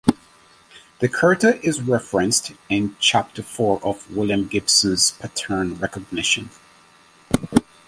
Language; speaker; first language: English; native; English